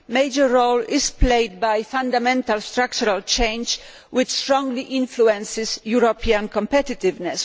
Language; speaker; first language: English; non-native, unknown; Polish